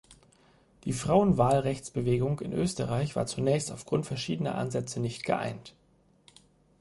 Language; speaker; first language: German; native; German